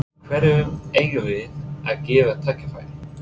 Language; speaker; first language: Icelandic; non-native, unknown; English